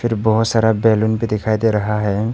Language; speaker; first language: Hindi; non-native, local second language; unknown